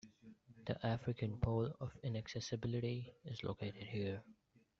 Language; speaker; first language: English; non-native, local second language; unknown